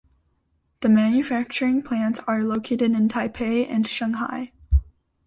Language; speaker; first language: English; native; English